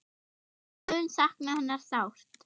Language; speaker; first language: Icelandic; non-native, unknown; German